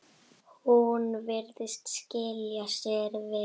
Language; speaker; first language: Icelandic; native; Icelandic